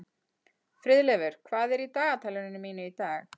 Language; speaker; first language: Icelandic; native; Icelandic